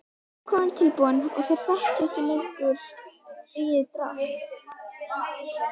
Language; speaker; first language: Icelandic; native; Icelandic